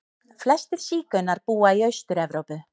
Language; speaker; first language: Icelandic; native; Icelandic